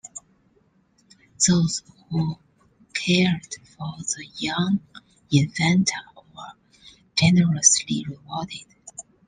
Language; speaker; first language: English; non-native, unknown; Chinese